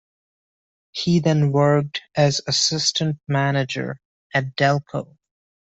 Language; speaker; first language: English; non-native, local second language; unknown